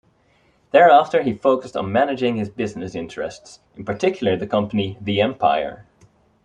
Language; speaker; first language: English; non-native, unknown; Dutch